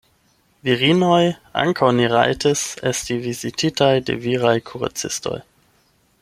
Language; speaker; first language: Esperanto; non-native, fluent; German